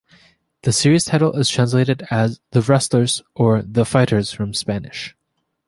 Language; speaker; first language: English; native; English